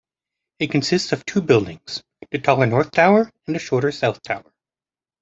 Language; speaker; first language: English; native; English